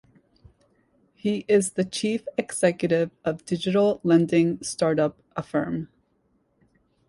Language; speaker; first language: English; native; English